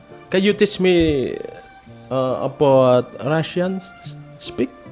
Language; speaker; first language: English; non-native, learner; Indonesian